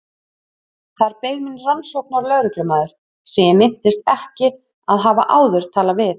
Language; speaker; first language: Icelandic; native; Icelandic